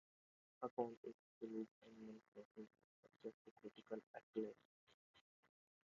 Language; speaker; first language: English; non-native, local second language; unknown